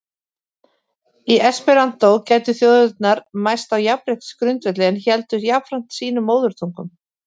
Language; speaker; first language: Icelandic; native; Icelandic